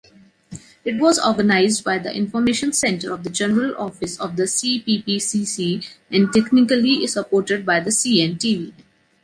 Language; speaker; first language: English; non-native, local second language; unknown